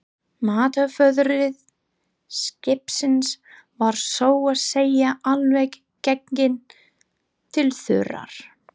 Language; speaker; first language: Icelandic; non-native, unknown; English